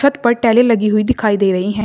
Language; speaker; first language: Hindi; native; Hindi